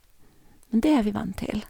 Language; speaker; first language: Norwegian; non-native, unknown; English